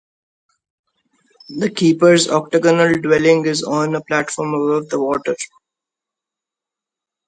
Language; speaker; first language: English; non-native, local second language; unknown